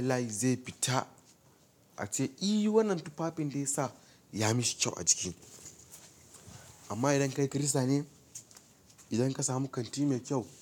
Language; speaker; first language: Hausa; native; Hausa